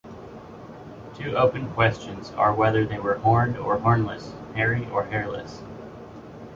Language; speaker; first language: English; native; English